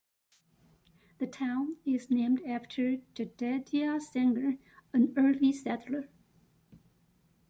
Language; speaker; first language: English; non-native, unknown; Chinese